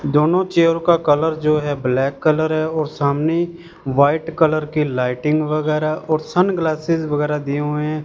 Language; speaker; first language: Hindi; non-native, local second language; Punjabi